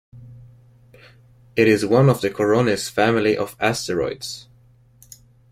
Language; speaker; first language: English; non-native, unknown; Swedish